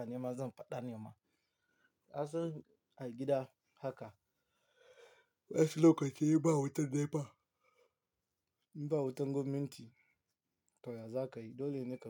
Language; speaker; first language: Hausa; non-native, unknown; Yoruba